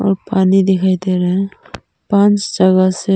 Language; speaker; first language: Hindi; non-native, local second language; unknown